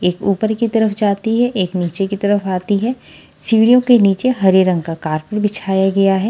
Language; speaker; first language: Hindi; native; Hindi